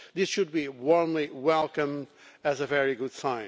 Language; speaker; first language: English; non-native, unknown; Portuguese